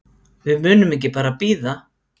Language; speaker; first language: Icelandic; native; Icelandic